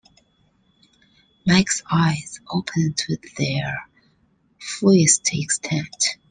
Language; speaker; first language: English; non-native, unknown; Chinese